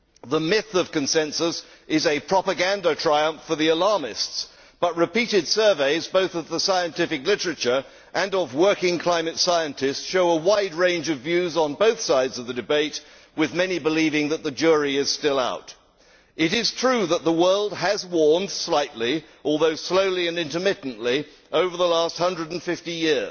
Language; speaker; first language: English; native; English